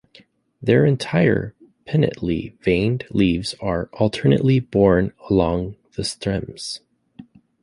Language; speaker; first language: English; native; English